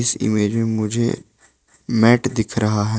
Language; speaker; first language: Hindi; non-native, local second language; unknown